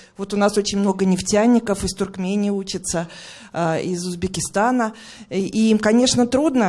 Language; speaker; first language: Russian; native; Russian